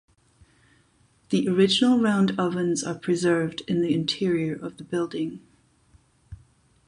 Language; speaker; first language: English; non-native, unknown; German